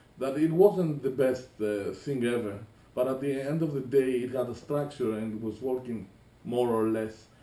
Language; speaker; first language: English; non-native, fluent; Greek